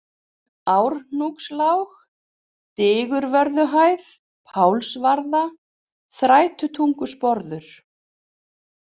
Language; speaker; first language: Icelandic; native; Icelandic